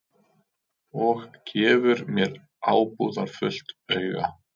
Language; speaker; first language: Icelandic; native; Icelandic